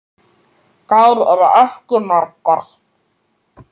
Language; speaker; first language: Icelandic; native; Icelandic